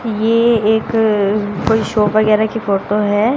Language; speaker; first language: Hindi; native; Hindi